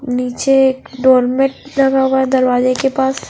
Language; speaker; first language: Hindi; non-native, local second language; Punjabi